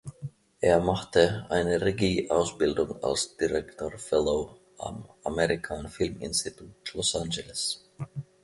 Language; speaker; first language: German; non-native, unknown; Finnish